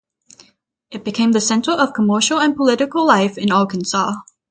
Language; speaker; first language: English; native; English